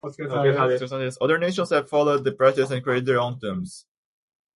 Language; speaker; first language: English; native; English